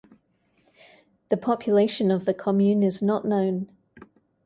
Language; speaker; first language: English; native; English